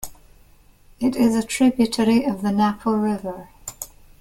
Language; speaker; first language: English; native; English